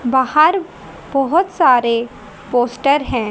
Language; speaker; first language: Hindi; native; Hindi